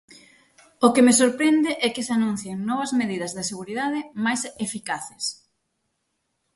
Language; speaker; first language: Galician; native; Galician